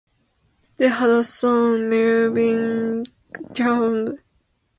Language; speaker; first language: English; non-native, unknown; Japanese